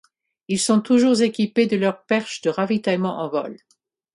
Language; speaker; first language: French; non-native, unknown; English